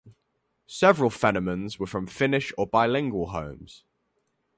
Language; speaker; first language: English; native; English